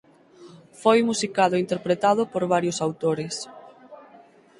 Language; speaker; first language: Galician; native; Galician